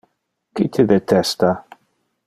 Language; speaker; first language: Interlingua; non-native, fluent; Dutch